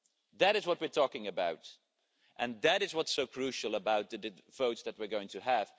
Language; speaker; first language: English; non-native, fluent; Dutch